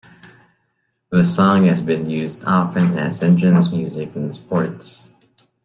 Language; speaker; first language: English; non-native, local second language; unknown